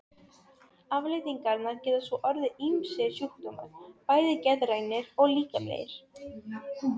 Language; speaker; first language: Icelandic; non-native, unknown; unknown